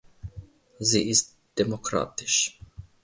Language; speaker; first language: German; non-native, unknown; Finnish